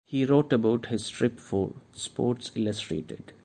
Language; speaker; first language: English; non-native, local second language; Malayalam